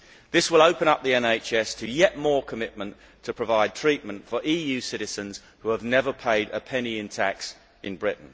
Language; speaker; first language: English; native; English